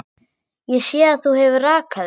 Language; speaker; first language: Icelandic; non-native, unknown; German